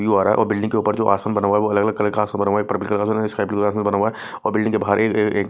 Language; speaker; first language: Hindi; non-native, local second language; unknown